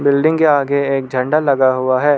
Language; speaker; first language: Hindi; non-native, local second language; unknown